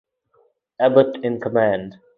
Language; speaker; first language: English; native; English